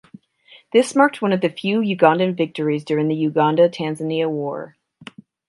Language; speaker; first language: English; native; English